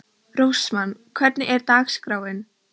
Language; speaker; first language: Icelandic; non-native, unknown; Polish